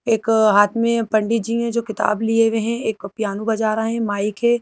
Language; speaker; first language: Hindi; native; Hindi